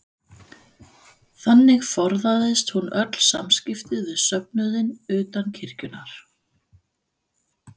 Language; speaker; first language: Icelandic; non-native, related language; Danish